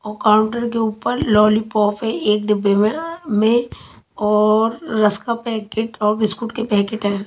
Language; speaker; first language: Hindi; native; Hindi